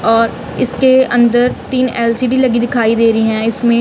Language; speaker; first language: Hindi; non-native, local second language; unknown